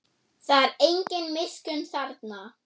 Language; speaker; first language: Icelandic; non-native, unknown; German